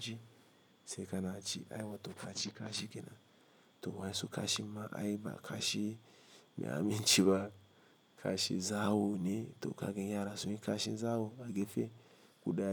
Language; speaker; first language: Hausa; non-native, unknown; Igbo